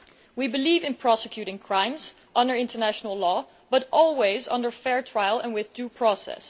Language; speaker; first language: English; non-native, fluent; Dutch